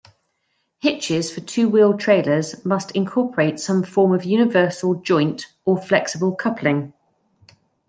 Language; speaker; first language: English; native; English